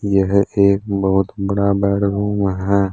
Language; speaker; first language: Hindi; native; Hindi